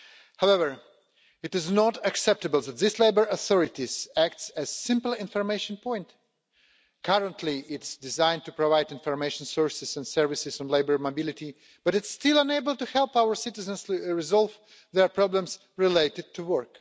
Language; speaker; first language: English; non-native, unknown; Russian